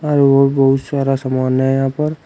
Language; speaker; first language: Hindi; native; Hindi